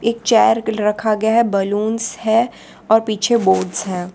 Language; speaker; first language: Hindi; non-native, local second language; Gujarati